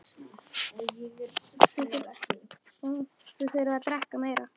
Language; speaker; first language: Icelandic; native; Icelandic